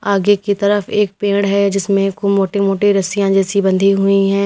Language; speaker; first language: Hindi; native; Hindi